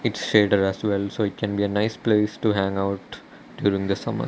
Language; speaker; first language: English; non-native, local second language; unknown